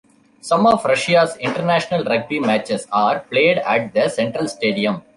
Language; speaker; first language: English; non-native, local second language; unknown